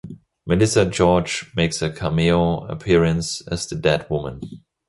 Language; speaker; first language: English; non-native, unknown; German